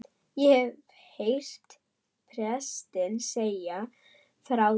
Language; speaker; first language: Icelandic; non-native, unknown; German